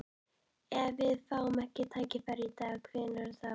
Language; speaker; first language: Icelandic; native; Icelandic